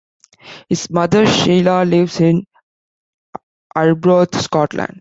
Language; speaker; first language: English; non-native, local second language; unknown